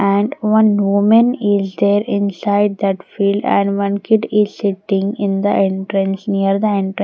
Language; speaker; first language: English; non-native, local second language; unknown